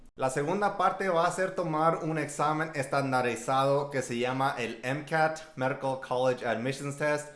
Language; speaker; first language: Spanish; early bilingual, heritage; Spanish